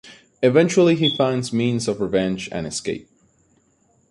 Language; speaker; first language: English; native; English